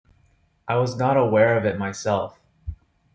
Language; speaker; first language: English; native; English